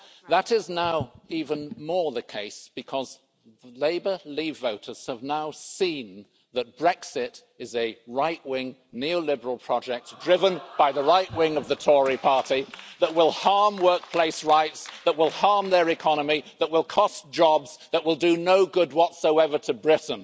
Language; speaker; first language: English; native; English